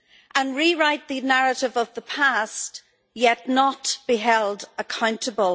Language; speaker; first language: English; native; English